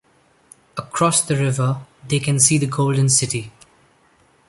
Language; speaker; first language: English; non-native, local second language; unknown